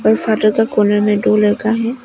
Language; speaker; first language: Hindi; non-native, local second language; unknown